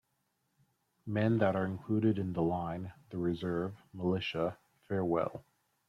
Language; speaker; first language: English; native; English